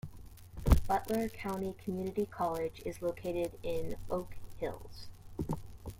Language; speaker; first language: English; native; English